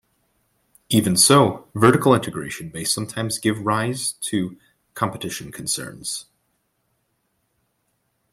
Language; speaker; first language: English; native; English